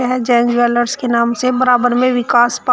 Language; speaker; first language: Hindi; native; Hindi